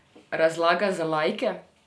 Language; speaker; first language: Slovenian; non-native, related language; Serbian